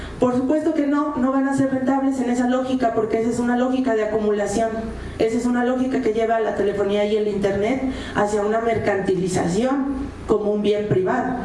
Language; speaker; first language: Spanish; native; Spanish